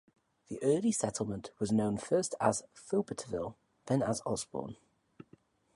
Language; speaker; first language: English; native; English